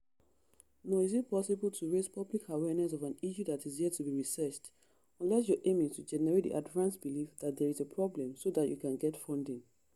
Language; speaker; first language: English; non-native, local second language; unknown